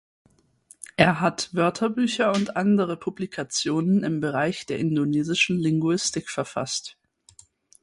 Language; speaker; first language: German; native; German